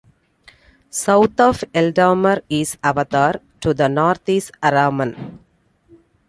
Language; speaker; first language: English; non-native, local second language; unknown